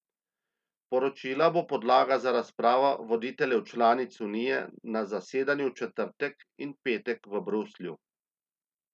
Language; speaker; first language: Slovenian; native; Slovenian